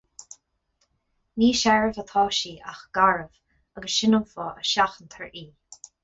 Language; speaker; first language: Irish; non-native, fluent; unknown